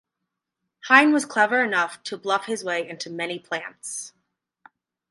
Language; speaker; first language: English; native; English